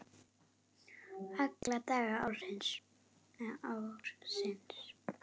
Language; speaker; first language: Icelandic; native; Icelandic